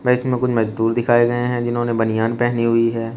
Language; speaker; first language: Hindi; native; Hindi